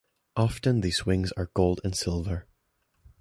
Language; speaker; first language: English; non-native, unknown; German